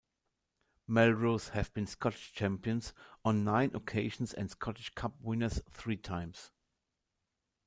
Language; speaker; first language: English; non-native, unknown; German